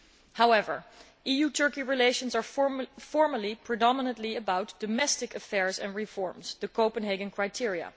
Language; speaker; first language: English; non-native, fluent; Dutch